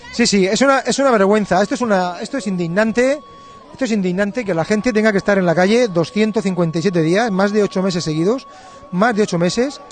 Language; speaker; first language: Spanish; native; Spanish